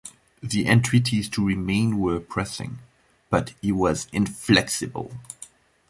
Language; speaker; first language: English; non-native, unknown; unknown